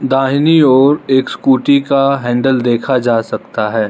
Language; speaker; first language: Hindi; non-native, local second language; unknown